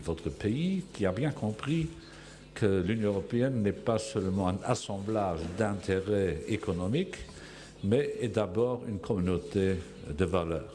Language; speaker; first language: French; native; French